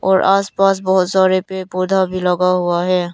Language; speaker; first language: Hindi; non-native, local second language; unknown